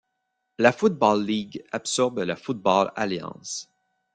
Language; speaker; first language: French; native; French